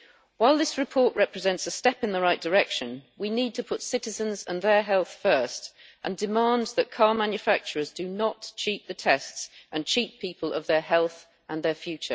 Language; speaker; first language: English; native; English